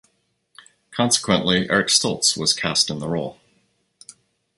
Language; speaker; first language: English; native; English